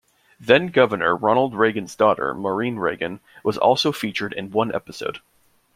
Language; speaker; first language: English; native; English